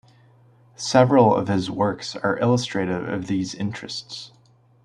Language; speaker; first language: English; native; English